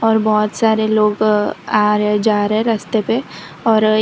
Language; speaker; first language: Hindi; non-native, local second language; Gujarati